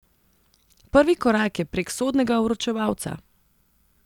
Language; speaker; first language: Slovenian; non-native, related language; Serbian